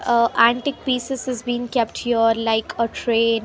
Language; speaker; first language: English; non-native, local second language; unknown